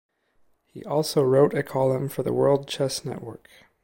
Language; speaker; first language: English; native; English